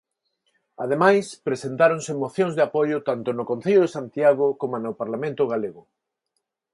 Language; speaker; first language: Galician; non-native, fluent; Spanish